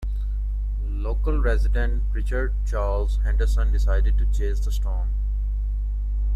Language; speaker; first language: English; non-native, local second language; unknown